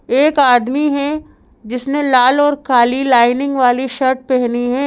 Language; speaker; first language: Hindi; native; Hindi